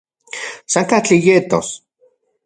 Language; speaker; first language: Central Puebla Nahuatl; non-native, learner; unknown